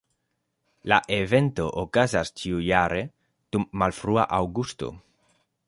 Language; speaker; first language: Esperanto; non-native, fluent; Spanish